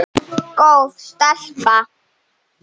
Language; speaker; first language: Icelandic; non-native, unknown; Slovenian